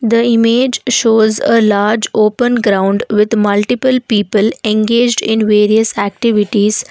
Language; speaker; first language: English; non-native, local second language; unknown